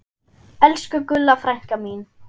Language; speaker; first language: Icelandic; non-native, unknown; German